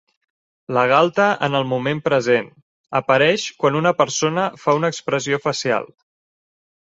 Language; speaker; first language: Catalan; native; Catalan